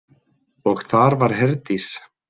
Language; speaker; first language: Icelandic; native; Icelandic